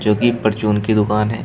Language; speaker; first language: Hindi; native; Hindi